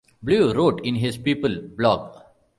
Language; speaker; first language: English; non-native, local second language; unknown